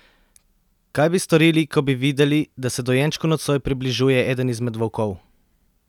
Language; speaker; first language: Slovenian; native; Slovenian